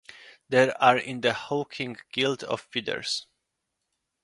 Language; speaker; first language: English; non-native, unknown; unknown